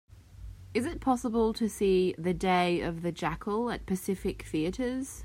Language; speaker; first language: English; native; English